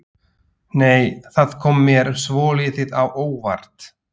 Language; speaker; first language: Icelandic; non-native, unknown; Slovak